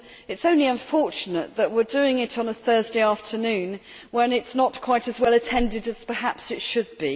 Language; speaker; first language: English; native; English